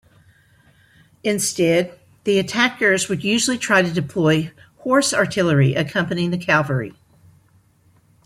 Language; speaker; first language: English; native; English